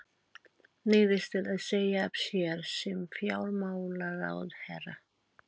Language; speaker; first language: Icelandic; non-native, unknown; Filipino